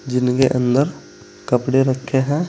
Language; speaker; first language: Hindi; native; Hindi